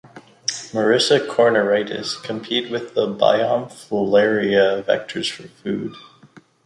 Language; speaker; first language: English; native; English